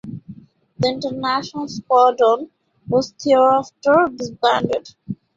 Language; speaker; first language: English; non-native, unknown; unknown